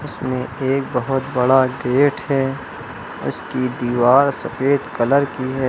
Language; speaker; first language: Hindi; native; Hindi